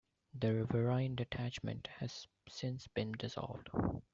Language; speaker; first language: English; non-native, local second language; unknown